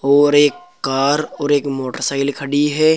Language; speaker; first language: Hindi; native; Hindi